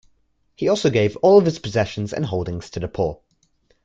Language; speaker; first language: English; native; English